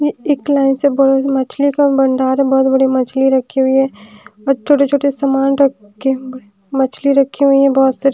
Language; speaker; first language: Hindi; native; Hindi